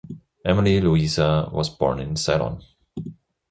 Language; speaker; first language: English; non-native, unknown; German